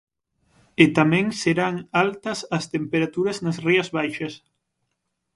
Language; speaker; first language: Galician; native; Galician